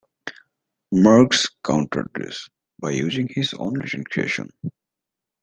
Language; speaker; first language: English; native; English